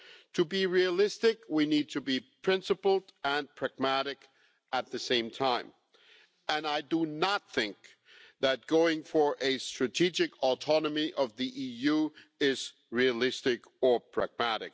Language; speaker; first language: English; non-native, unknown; German